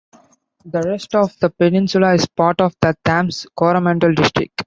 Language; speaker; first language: English; non-native, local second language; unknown